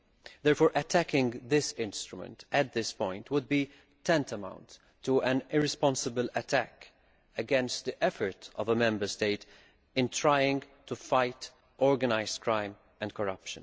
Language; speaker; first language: English; non-native, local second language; Maltese